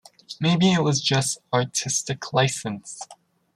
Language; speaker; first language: English; native; English